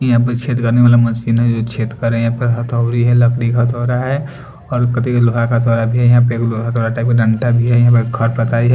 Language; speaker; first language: Hindi; non-native, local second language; Bhojpuri